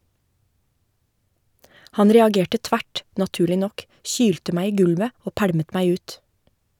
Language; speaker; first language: Norwegian; native; Norwegian